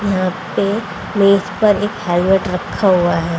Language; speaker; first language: Hindi; native; Hindi